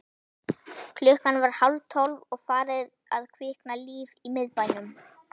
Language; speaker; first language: Icelandic; native; Icelandic